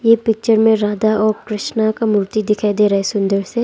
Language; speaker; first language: Hindi; non-native, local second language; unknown